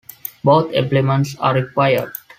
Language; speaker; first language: English; non-native, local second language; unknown